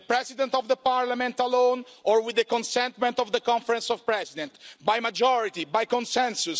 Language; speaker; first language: English; non-native, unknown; Italian